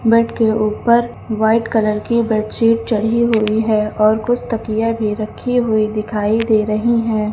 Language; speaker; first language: Hindi; native; Hindi